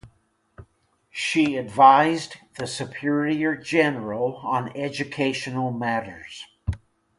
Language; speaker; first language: English; native; English